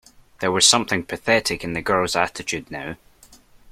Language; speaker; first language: English; native; English